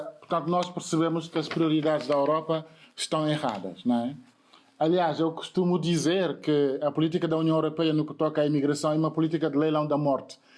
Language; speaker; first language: Portuguese; non-native, fluent; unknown